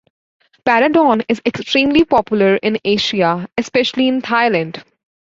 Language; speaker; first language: English; native; English